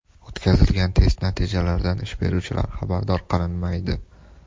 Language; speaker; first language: Uzbek; native; Uzbek